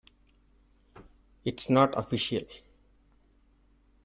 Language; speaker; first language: English; non-native, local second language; Tamil